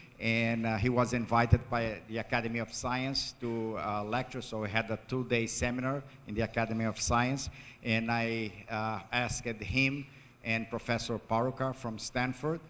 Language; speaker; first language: English; non-native, fluent; Portuguese